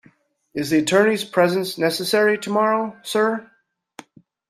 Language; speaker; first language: English; native; English